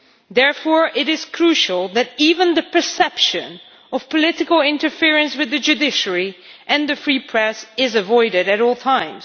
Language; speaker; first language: English; non-native, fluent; Dutch